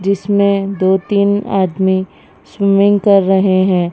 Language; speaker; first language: Hindi; non-native, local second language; Gujarati